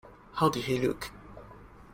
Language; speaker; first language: English; non-native, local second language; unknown